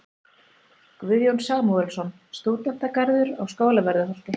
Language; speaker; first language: Icelandic; native; Icelandic